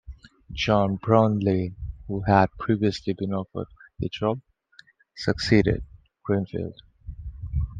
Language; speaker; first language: English; non-native, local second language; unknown